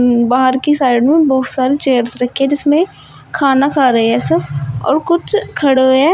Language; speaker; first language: Hindi; native; Hindi